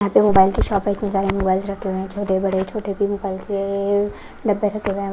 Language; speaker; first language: Hindi; non-native, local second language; Punjabi